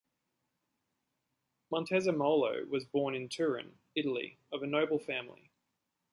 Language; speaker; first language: English; native; English